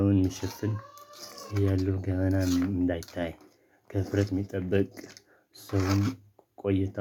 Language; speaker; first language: Amharic; non-native, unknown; Tigrinya